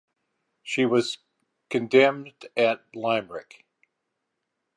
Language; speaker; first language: English; native; English